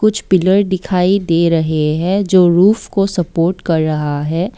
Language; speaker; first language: Hindi; non-native, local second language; Assamese